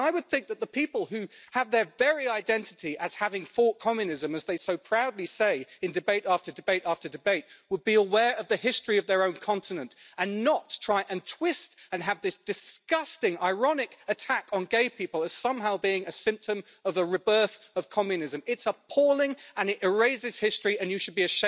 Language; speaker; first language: English; native; English